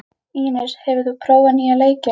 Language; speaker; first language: Icelandic; native; Icelandic